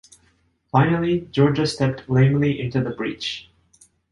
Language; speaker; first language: English; non-native, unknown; Japanese